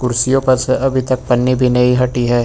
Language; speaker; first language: Hindi; native; Hindi